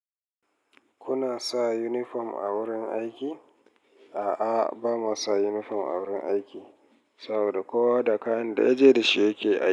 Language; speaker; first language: Hausa; native; Hausa